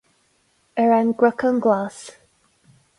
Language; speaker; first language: Irish; non-native, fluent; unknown